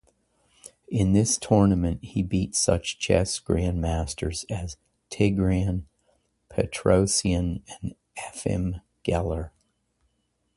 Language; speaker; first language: English; native; English